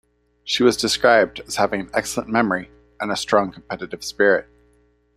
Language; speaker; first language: English; native; English